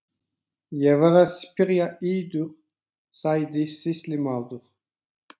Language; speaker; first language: Icelandic; non-native, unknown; Turkish